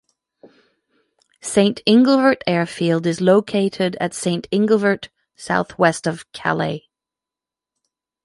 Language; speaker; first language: English; non-native, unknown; French